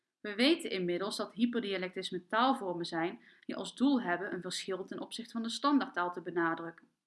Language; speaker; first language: Dutch; native; Dutch